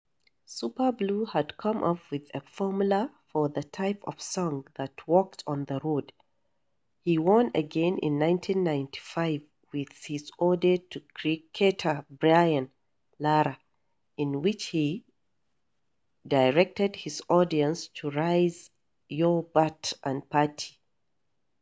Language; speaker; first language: English; non-native, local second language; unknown